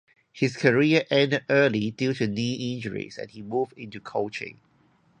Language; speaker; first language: English; non-native, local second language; Cantonese